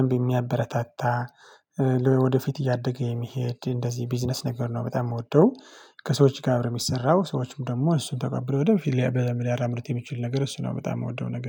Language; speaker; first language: Amharic; non-native, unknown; Tigrinya